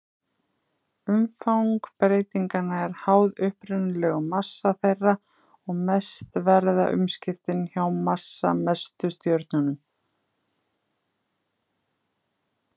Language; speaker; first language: Icelandic; native; Icelandic